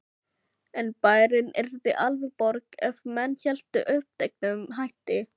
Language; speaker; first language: Icelandic; non-native, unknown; Filipino